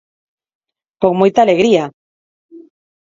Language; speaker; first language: Galician; non-native, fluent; Spanish